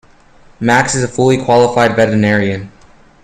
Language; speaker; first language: English; native; English